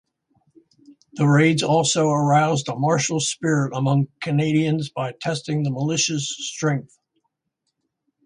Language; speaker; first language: English; native; English